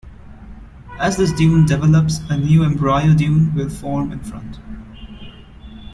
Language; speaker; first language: English; non-native, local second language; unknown